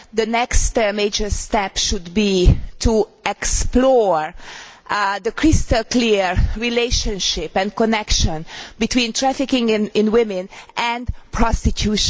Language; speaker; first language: English; non-native, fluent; Hungarian